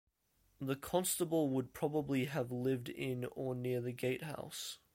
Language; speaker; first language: English; native; English